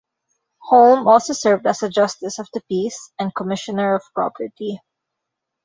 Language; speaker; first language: English; non-native, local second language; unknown